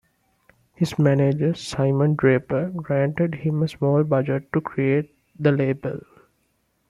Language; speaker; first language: English; non-native, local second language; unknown